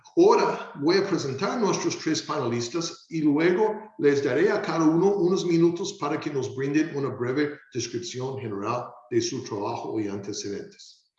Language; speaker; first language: Spanish; non-native, fluent; English